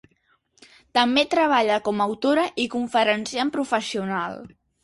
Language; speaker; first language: Catalan; native; Catalan